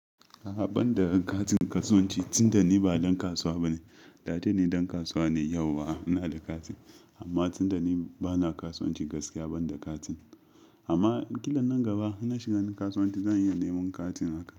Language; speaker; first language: Hausa; non-native, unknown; Yoruba